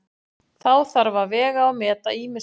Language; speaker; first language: Icelandic; native; Icelandic